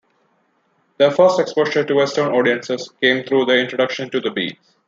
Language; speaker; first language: English; non-native, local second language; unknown